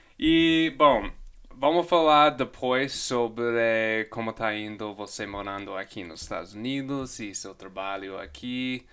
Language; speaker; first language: Portuguese; non-native, fluent; English